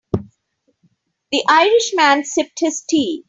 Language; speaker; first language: English; non-native, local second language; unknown